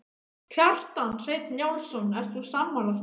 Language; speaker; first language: Icelandic; native; Icelandic